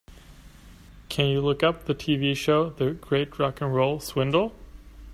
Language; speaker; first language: English; native; English